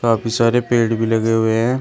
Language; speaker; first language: Hindi; native; Hindi